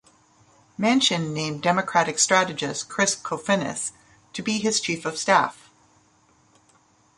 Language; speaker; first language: English; native; English